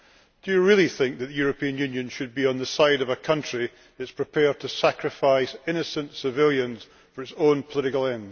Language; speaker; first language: English; native; English